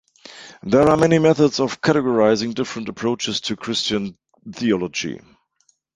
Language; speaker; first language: English; non-native, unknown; German